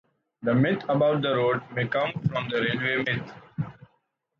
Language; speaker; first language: English; non-native, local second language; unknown